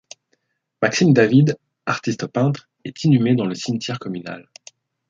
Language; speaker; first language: French; native; French